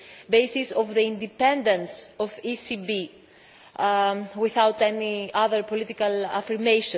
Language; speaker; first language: English; non-native, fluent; Greek